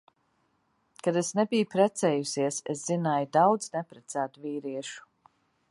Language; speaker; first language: Latvian; early bilingual, heritage; Latvian